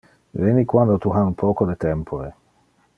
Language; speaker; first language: Interlingua; non-native, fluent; Dutch